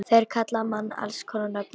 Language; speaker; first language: Icelandic; non-native, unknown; Polish